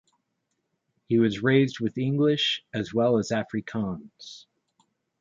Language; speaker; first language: English; native; English